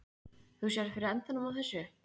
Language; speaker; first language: Icelandic; native; Icelandic